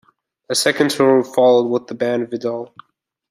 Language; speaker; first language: English; native; English